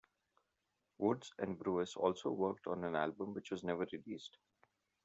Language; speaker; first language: English; non-native, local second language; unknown